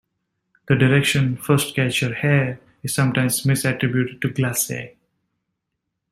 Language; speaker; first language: English; native; English